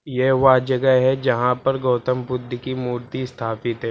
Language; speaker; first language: Hindi; native; Hindi